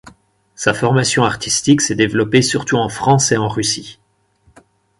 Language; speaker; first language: French; native; French